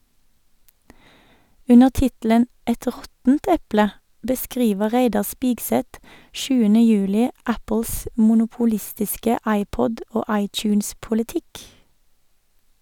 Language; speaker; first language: Norwegian; native; Norwegian